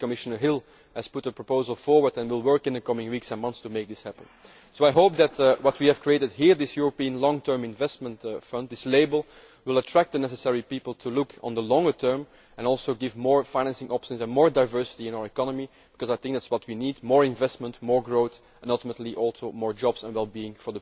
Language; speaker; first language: English; non-native, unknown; Dutch